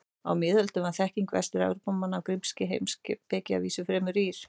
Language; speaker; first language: Icelandic; native; Icelandic